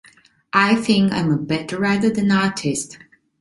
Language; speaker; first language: English; non-native, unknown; Italian